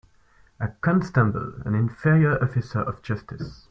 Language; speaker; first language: English; non-native, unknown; French